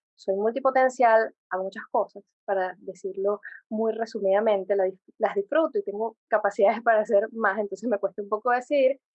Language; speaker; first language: Spanish; native; Spanish